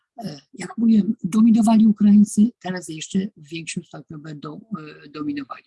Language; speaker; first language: Polish; native; Polish